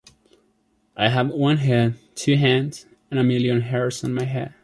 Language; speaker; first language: English; non-native, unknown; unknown